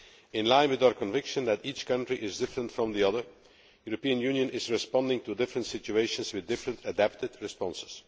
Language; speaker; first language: English; non-native, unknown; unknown